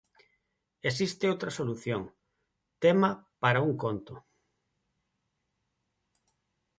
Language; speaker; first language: Galician; non-native, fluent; Spanish